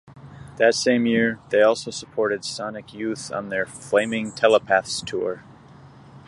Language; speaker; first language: English; native; English